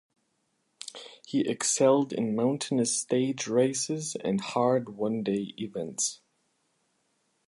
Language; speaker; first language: English; non-native, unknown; German